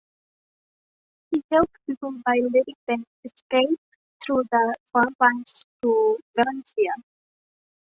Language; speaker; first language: English; non-native, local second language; Bangla